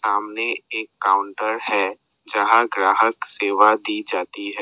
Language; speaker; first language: Hindi; non-native, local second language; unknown